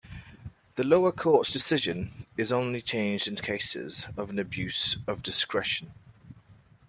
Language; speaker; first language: English; native; English